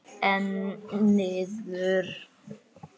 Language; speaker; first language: Icelandic; native; Icelandic